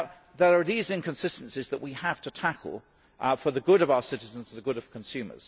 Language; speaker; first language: English; native; English